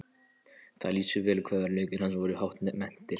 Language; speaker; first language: Icelandic; non-native, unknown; Polish